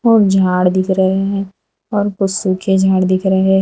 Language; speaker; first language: Hindi; non-native, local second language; Gujarati